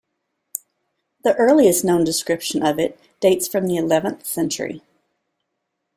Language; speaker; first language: English; native; English